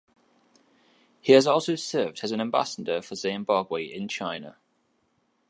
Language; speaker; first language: English; native; English